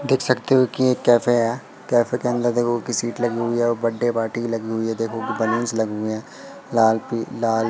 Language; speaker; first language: Hindi; native; Hindi